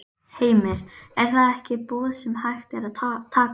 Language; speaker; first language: Icelandic; native; Icelandic